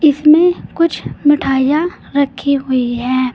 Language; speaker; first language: Hindi; native; Hindi